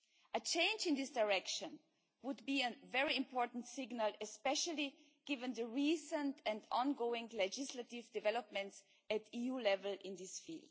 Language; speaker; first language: English; non-native, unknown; German